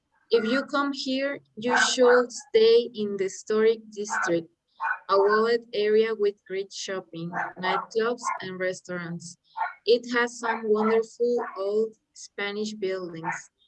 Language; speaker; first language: English; non-native, learner; Spanish